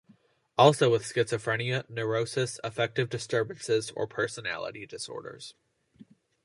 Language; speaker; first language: English; native; English